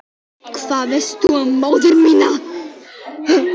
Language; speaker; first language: Icelandic; native; Icelandic